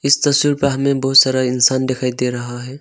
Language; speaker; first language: Hindi; non-native, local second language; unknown